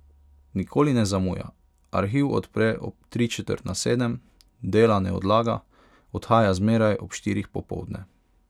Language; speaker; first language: Slovenian; non-native, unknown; Hungarian